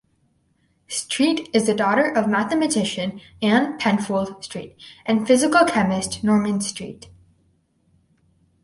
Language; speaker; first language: English; native; English